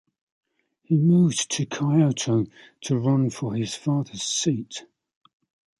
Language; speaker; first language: English; native; English